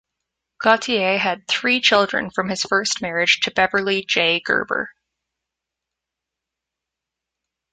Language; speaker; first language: English; native; English